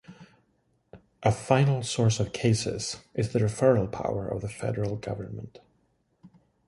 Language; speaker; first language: English; native; English